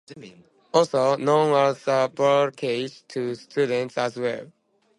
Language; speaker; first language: English; non-native, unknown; Japanese